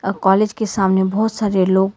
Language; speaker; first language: Hindi; non-native, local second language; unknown